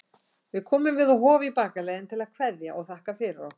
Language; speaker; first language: Icelandic; native; Icelandic